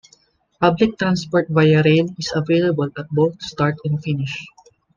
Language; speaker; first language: English; non-native, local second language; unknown